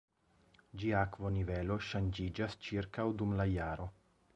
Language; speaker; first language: Esperanto; non-native, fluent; Italian